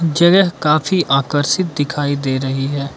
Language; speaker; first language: Hindi; early bilingual, other home language; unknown